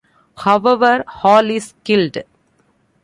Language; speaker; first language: English; non-native, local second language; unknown